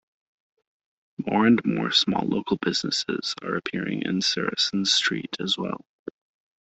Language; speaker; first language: English; native; English